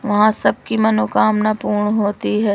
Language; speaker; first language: Hindi; native; Hindi